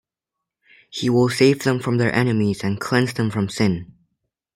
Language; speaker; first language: English; native; English